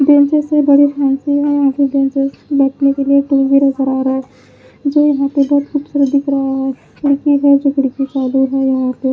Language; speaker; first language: Hindi; non-native, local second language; Punjabi